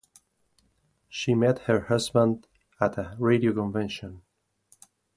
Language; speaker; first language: English; native; English